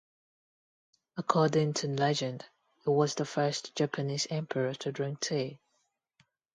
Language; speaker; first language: English; non-native, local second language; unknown